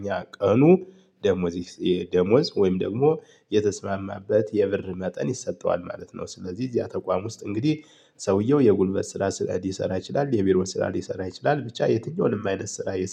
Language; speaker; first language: Amharic; native; Amharic